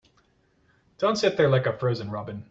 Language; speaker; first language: English; native; English